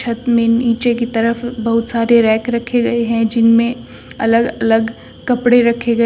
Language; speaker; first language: Hindi; native; Hindi